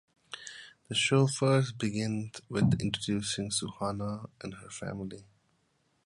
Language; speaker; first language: English; native; English